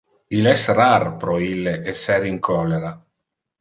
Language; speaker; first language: Interlingua; non-native, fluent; Italian